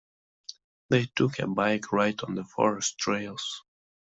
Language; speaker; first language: English; non-native, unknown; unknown